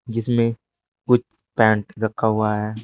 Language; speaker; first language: Hindi; native; Hindi